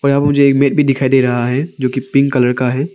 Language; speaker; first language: Hindi; non-native, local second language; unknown